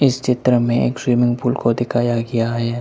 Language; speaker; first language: Hindi; non-native, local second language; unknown